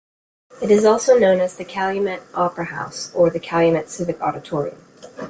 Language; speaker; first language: English; native; English